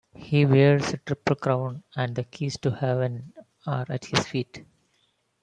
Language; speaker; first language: English; non-native, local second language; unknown